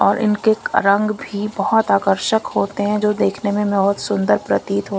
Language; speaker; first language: Hindi; non-native, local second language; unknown